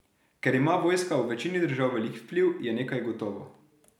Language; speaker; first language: Slovenian; native; Slovenian